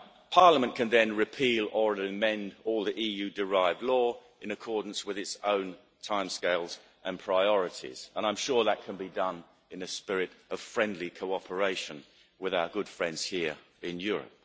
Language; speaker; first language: English; native; English